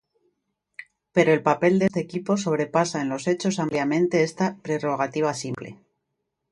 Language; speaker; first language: Spanish; native; Spanish